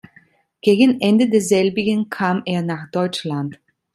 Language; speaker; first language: German; non-native, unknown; Italian